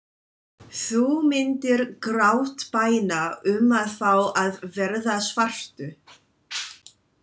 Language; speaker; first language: Icelandic; non-native, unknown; English